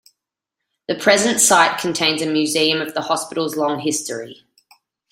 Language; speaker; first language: English; native; English